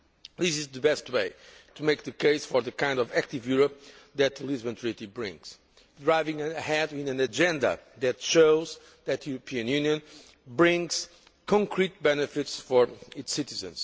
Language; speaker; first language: English; non-native, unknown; Portuguese